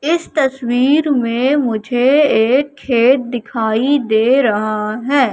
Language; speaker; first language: Hindi; native; Hindi